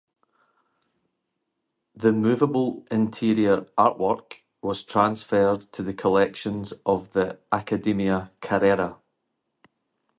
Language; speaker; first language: English; native; English